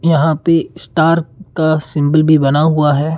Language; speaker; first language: Hindi; non-native, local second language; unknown